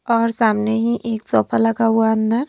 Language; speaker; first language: Hindi; non-native, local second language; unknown